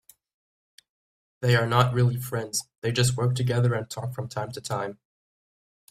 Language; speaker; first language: English; native; English